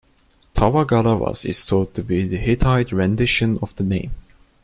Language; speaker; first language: English; non-native, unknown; Turkish